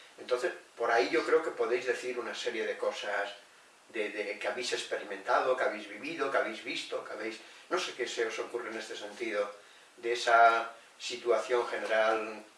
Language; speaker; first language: Spanish; native; Spanish